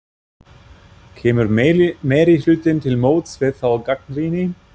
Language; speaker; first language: Icelandic; non-native, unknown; German